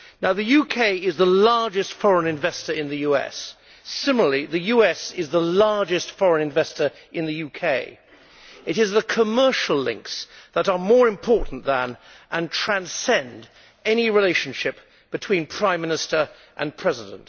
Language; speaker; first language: English; native; English